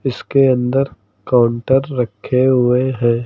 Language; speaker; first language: Hindi; native; Hindi